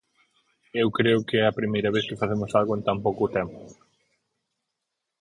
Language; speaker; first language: Galician; native; Galician